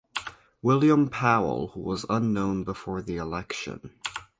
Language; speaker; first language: English; native; English